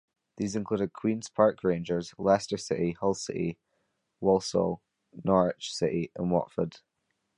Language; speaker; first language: English; native; English